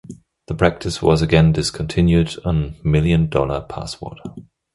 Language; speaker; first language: English; non-native, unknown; German